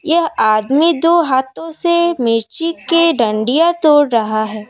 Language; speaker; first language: Hindi; non-native, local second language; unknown